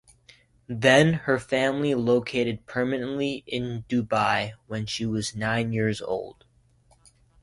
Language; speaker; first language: English; native; English